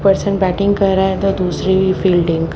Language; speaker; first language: Hindi; native; Hindi